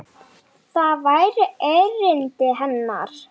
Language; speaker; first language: Icelandic; non-native, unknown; Lithuanian